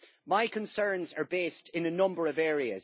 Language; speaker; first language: English; native; English